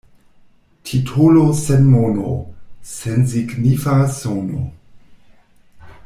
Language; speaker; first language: Esperanto; non-native, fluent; German